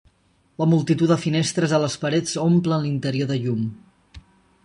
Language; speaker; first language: Catalan; native; Catalan